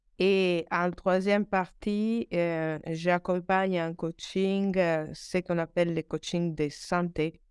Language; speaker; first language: French; non-native, fluent; Italian